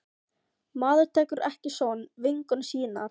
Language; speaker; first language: Icelandic; non-native, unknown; Filipino